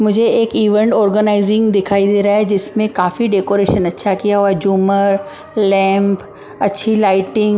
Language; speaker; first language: Hindi; non-native, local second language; Punjabi